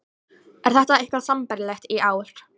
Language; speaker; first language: Icelandic; non-native, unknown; Polish